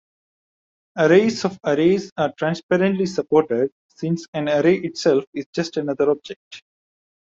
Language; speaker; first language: English; non-native, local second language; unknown